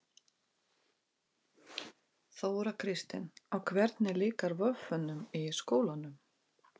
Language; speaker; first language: Icelandic; non-native, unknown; Russian